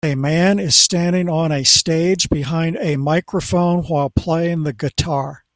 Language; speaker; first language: English; native; English